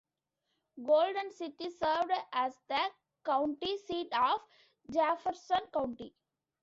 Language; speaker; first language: English; non-native, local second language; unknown